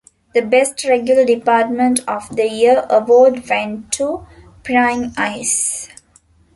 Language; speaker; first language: English; non-native, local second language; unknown